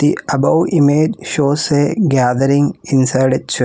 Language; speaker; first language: English; non-native, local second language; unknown